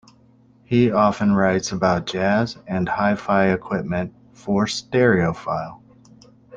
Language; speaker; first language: English; native; English